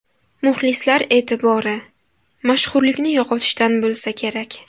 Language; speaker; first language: Uzbek; native; Uzbek